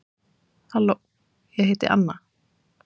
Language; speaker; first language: Icelandic; native; Icelandic